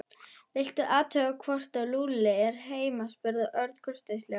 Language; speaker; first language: Icelandic; non-native, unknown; German